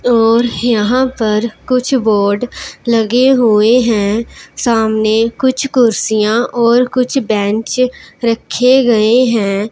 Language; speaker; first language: Hindi; non-native, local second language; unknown